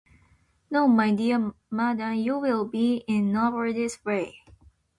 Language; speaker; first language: English; non-native, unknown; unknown